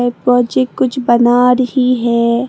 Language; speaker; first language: Hindi; non-native, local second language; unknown